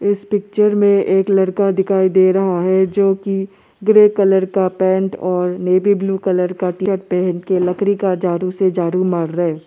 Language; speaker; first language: Hindi; non-native, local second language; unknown